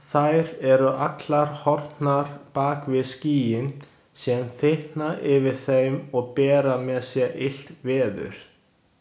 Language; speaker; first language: Icelandic; non-native, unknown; Chinese